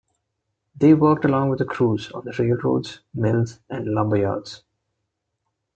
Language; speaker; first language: English; non-native, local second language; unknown